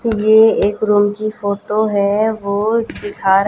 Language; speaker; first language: Hindi; native; Hindi